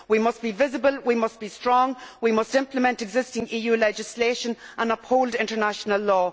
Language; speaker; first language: English; native; English